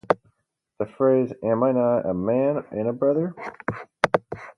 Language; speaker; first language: English; native; English